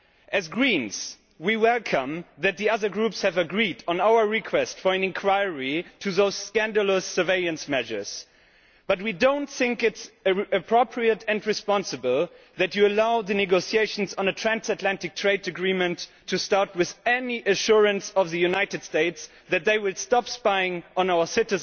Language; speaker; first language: English; non-native, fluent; German